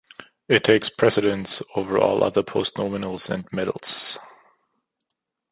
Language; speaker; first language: English; non-native, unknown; German